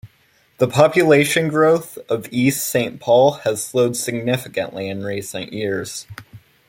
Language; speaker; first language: English; native; English